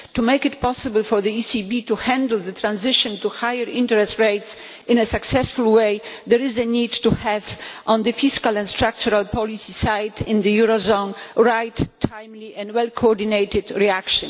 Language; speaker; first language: English; non-native, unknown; Polish